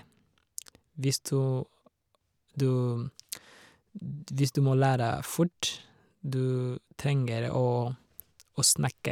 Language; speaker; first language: Norwegian; non-native, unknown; Rundi